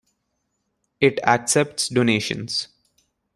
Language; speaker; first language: English; non-native, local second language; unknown